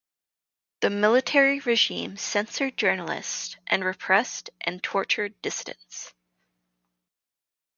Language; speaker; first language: English; native; English